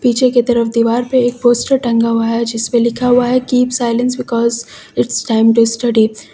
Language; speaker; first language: Hindi; native; Hindi